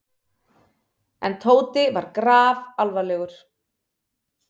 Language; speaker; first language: Icelandic; native; Icelandic